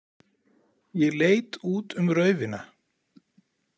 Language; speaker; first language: Icelandic; native; Icelandic